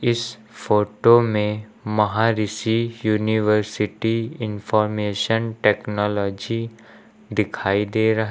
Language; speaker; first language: Hindi; native; Hindi